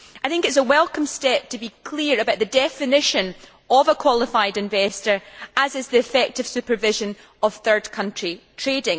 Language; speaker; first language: English; native; English